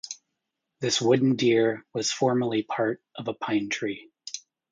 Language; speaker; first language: English; native; English